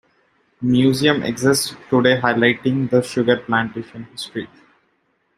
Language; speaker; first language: English; non-native, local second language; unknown